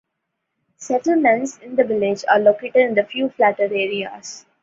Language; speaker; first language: English; non-native, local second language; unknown